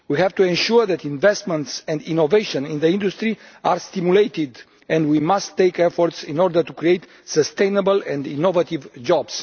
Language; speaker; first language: English; non-native, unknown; Romanian